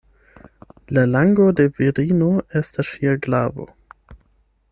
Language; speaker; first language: Esperanto; non-native, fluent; German